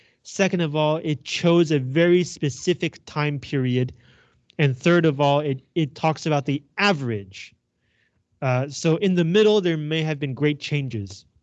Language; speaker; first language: English; non-native, fluent; Chinese